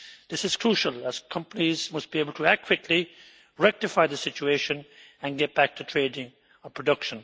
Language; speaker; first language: English; native; English